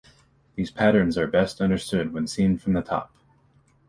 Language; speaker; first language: English; native; English